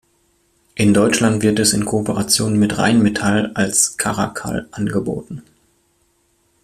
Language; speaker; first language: German; native; German